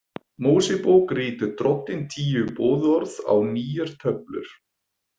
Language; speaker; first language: Icelandic; non-native, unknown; German